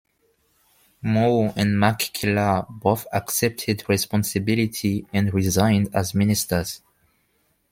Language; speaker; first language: English; non-native, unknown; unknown